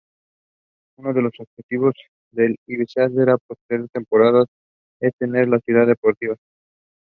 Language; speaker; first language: English; non-native, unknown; Spanish